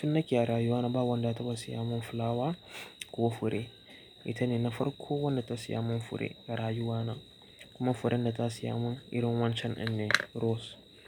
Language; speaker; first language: Hausa; native; Hausa